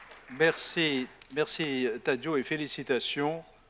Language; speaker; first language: French; native; French